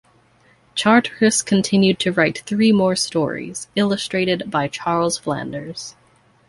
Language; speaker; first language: English; native; English